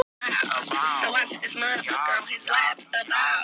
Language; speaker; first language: Icelandic; non-native, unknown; Thai